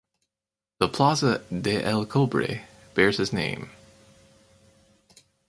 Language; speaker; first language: English; native; English